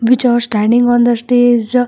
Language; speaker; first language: English; non-native, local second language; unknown